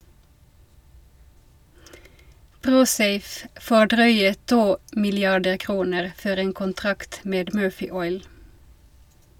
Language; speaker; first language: Norwegian; non-native, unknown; Finnish